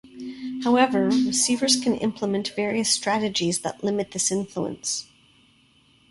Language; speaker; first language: English; native; English